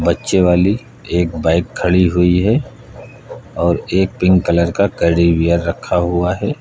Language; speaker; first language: Hindi; native; Hindi